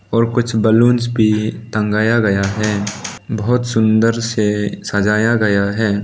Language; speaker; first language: Hindi; non-native, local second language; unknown